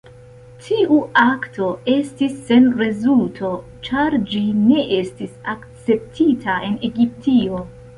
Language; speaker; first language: Esperanto; non-native, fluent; Central Kurdish